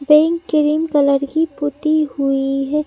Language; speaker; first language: Hindi; native; Hindi